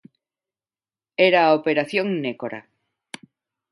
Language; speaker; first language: Galician; non-native, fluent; Spanish